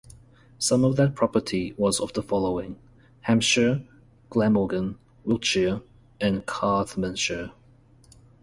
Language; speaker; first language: English; native; English